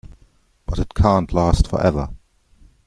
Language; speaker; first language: English; non-native, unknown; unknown